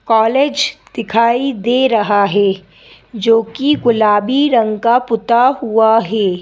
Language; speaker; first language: Hindi; native; Hindi